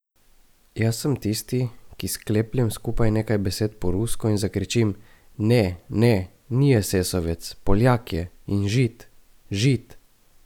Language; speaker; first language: Slovenian; native; Slovenian